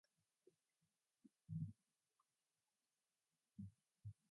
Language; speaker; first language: English; non-native, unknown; Mongolian